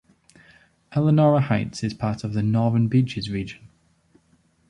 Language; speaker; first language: English; native; English